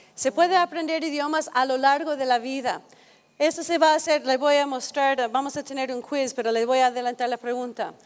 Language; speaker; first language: Spanish; non-native, fluent; English